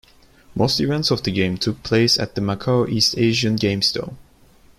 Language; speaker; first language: English; non-native, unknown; Turkish